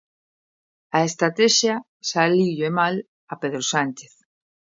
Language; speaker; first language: Galician; native; Galician